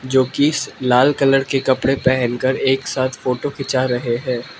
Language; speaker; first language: Hindi; non-native, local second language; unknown